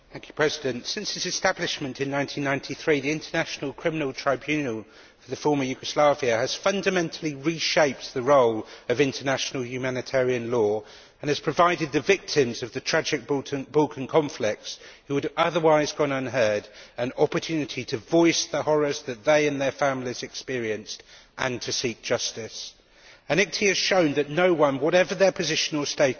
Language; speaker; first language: English; native; English